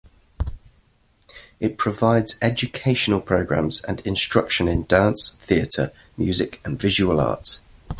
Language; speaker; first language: English; native; English